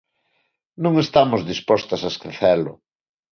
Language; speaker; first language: Galician; non-native, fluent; Spanish